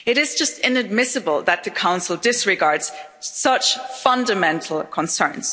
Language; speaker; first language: English; non-native, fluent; German